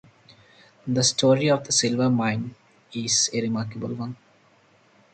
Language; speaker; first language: English; non-native, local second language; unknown